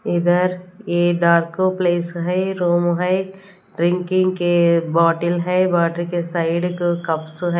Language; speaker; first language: Hindi; non-native, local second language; Punjabi